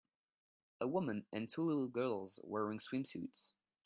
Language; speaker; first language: English; non-native, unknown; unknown